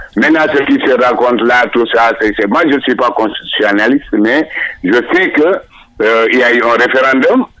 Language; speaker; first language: French; non-native, local second language; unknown